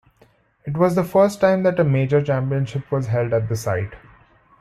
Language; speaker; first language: English; non-native, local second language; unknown